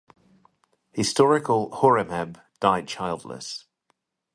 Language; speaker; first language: English; native; English